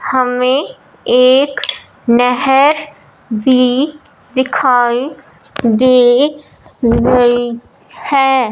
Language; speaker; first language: Hindi; non-native, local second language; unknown